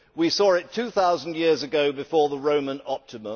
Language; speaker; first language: English; native; English